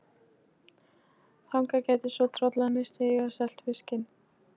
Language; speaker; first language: Icelandic; non-native, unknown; Polish